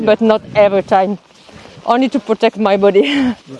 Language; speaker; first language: English; non-native, fluent; French